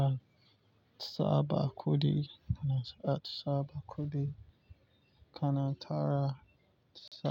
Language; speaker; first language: Hausa; non-native, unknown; Yoruba